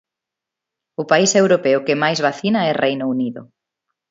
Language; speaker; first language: Galician; non-native, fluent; Spanish